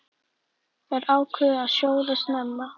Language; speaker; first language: Icelandic; native; Icelandic